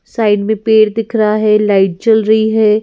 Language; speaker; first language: Hindi; native; Hindi